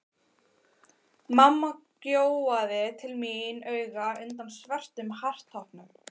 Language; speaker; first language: Icelandic; native; Icelandic